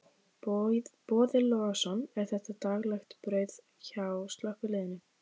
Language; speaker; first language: Icelandic; native; Icelandic